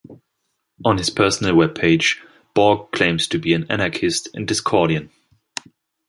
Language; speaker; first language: English; non-native, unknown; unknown